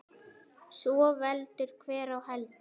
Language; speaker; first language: Icelandic; native; Icelandic